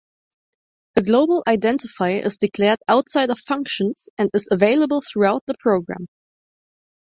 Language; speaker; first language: English; non-native, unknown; German